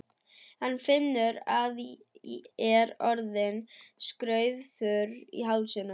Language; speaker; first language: Icelandic; non-native, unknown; German